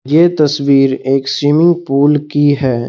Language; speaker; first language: Hindi; non-native, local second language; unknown